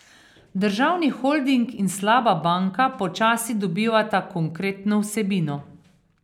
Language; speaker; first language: Slovenian; native; Slovenian